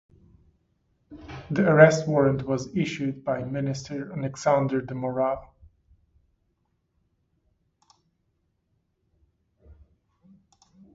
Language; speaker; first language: English; non-native, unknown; Turkish